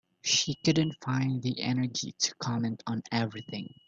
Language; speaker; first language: English; non-native, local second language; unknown